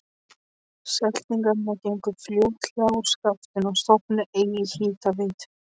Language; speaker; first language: Icelandic; non-native, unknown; Polish